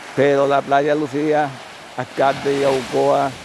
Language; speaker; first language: Spanish; native; Spanish